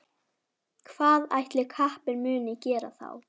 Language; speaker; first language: Icelandic; native; Icelandic